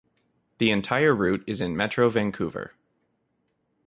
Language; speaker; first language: English; native; English